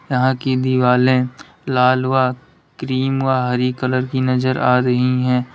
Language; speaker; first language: Hindi; native; Hindi